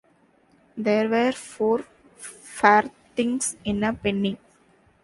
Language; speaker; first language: English; non-native, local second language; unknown